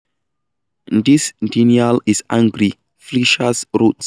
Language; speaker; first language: English; non-native, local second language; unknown